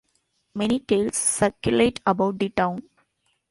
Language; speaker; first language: English; non-native, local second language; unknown